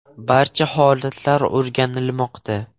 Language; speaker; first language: Uzbek; non-native, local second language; Russian